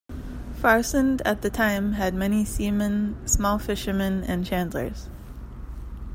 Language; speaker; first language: English; native; English